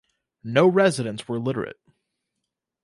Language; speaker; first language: English; native; English